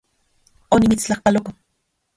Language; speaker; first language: Central Puebla Nahuatl; non-native, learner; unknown